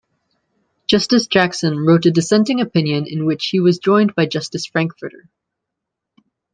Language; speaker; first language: English; native; English